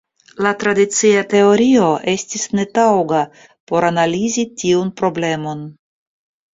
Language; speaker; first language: Esperanto; non-native, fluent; Russian